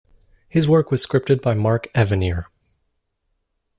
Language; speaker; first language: English; native; English